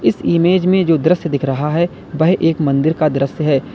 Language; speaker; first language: Hindi; native; Hindi